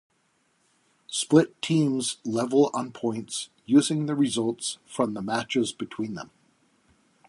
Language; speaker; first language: English; native; English